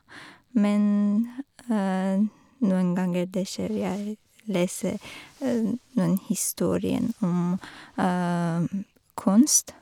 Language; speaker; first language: Norwegian; non-native, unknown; Persian